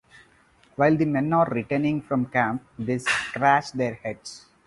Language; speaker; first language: English; non-native, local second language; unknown